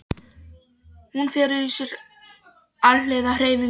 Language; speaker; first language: Icelandic; non-native, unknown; Polish